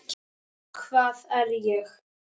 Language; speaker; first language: Icelandic; native; Icelandic